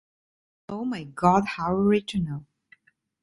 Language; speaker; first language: English; non-native, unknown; Italian